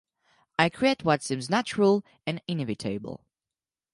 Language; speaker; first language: English; non-native, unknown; French